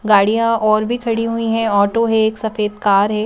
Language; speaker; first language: Hindi; native; Hindi